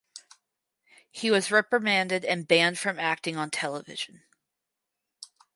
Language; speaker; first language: English; native; English